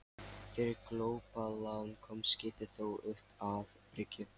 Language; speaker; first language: Icelandic; non-native, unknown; Lithuanian